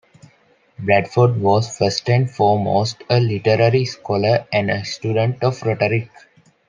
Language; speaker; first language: English; non-native, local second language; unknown